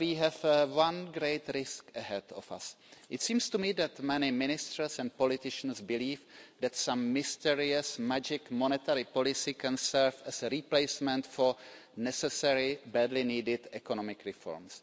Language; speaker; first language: English; non-native, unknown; Czech